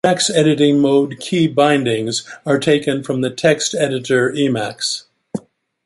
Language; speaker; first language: English; native; English